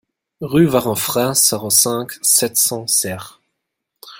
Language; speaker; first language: French; non-native, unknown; German